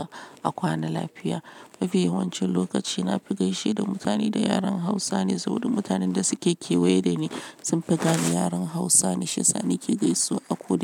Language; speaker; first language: Hausa; non-native, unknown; Yoruba